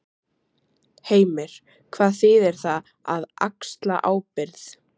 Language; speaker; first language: Icelandic; native; Icelandic